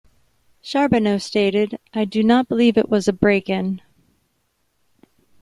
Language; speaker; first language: English; native; English